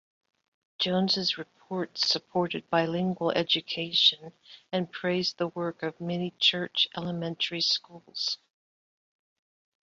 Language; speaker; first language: English; native; English